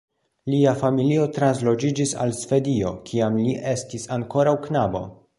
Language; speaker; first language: Esperanto; non-native, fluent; Polish